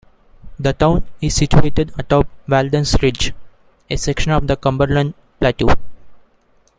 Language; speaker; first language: English; non-native, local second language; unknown